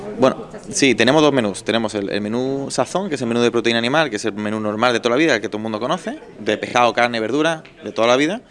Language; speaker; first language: Spanish; native; Spanish